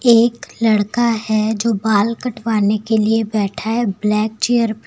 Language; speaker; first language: Hindi; native; Hindi